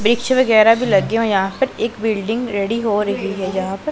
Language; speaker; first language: Hindi; non-native, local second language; Punjabi